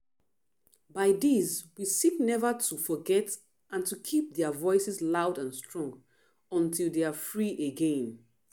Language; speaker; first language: English; non-native, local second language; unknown